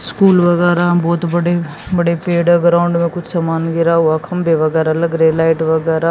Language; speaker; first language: Hindi; native; Hindi